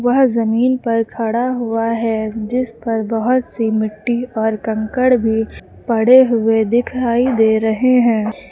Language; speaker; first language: Hindi; native; Hindi